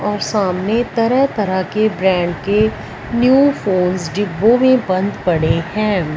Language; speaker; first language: Hindi; non-native, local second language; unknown